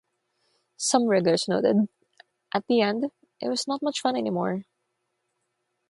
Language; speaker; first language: English; non-native, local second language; Filipino